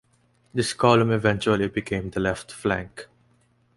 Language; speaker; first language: English; non-native, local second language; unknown